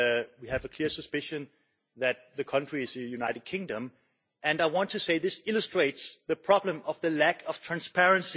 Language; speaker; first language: English; non-native, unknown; Danish